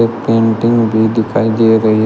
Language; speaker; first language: Hindi; native; Hindi